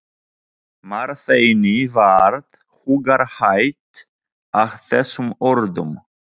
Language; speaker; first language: Icelandic; non-native, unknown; Polish